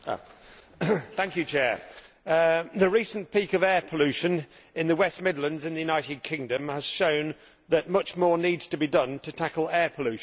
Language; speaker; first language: English; native; English